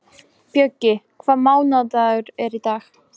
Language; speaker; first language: Icelandic; non-native, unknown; Polish